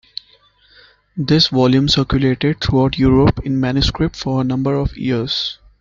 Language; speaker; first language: English; non-native, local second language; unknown